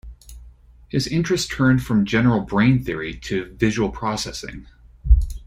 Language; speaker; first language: English; native; English